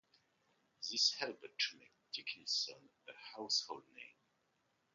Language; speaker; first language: English; non-native, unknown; French